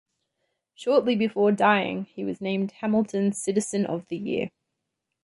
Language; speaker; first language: English; native; English